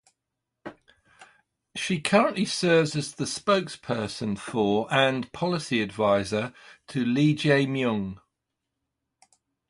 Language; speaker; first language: English; native; English